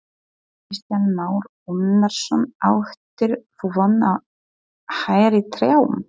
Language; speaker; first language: Icelandic; non-native, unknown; Polish